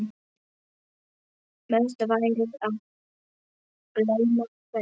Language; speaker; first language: Icelandic; non-native, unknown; Polish